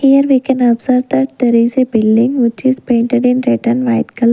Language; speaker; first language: English; non-native, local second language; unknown